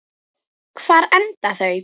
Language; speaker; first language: Icelandic; native; Icelandic